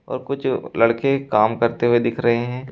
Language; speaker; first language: Hindi; native; Hindi